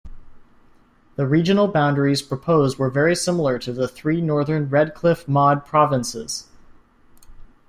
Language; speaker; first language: English; native; English